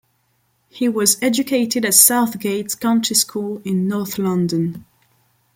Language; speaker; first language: English; non-native, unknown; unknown